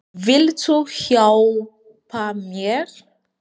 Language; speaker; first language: Icelandic; non-native, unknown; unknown